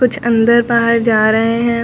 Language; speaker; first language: Hindi; native; Hindi